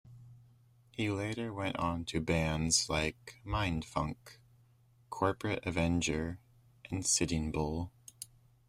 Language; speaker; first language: English; native; English